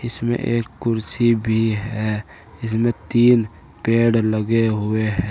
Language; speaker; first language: Hindi; native; Hindi